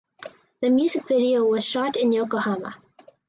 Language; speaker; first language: English; native; English